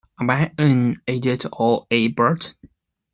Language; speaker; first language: English; non-native, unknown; Chinese